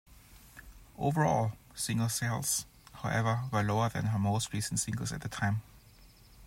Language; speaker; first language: English; non-native, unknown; German